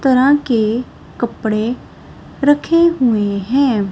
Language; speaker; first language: Hindi; non-native, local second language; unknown